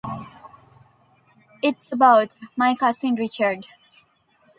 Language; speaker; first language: English; non-native, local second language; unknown